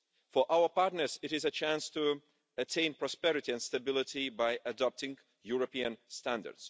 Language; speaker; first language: English; non-native, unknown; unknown